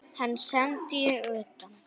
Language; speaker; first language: Icelandic; native; Icelandic